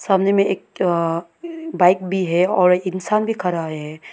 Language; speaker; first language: Hindi; non-native, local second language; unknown